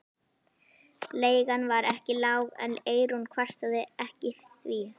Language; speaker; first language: Icelandic; native; Icelandic